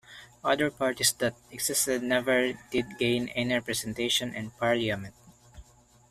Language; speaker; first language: English; non-native, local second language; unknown